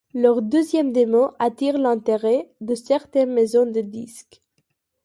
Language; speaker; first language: French; non-native, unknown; Catalan